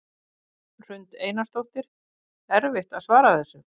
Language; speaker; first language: Icelandic; native; Icelandic